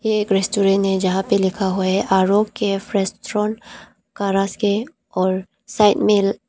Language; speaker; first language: Hindi; non-native, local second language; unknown